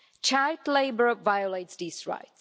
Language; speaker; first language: English; non-native, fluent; Czech